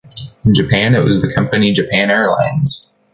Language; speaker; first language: English; native; English